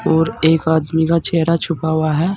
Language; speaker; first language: Hindi; native; Hindi